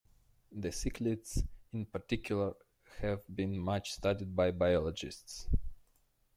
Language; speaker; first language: English; non-native, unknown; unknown